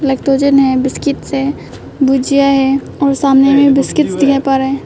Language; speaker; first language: Hindi; non-native, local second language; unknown